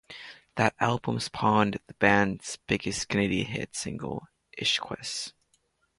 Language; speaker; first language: English; non-native, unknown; Latvian